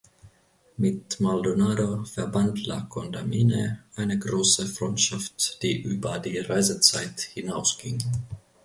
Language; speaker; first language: German; non-native, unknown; Finnish